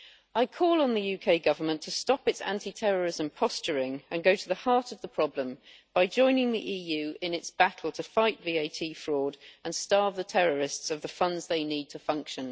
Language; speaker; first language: English; native; English